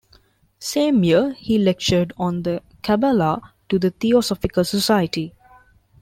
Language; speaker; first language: English; non-native, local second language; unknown